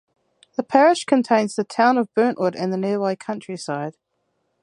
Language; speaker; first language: English; native; English